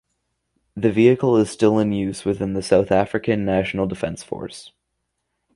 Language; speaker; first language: English; native; English